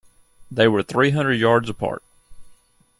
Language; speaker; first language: English; native; English